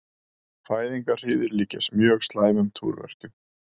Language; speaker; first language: Icelandic; native; Icelandic